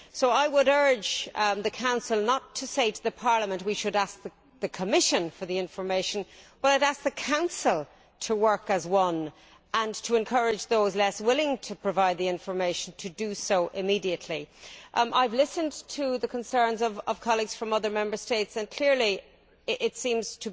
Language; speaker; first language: English; native; English